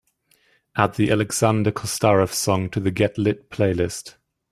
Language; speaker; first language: English; native; English